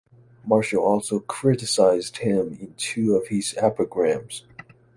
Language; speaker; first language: English; non-native, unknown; Chinese